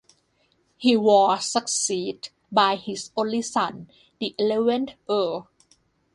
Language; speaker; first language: English; non-native, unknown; Thai